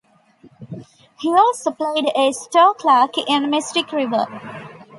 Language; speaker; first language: English; non-native, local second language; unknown